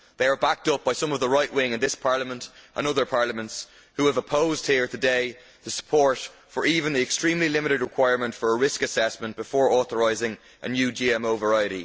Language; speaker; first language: English; native; English